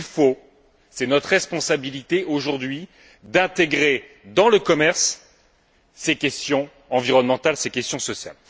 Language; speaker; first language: French; native; French